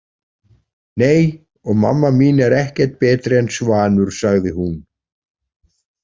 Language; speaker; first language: Icelandic; native; Icelandic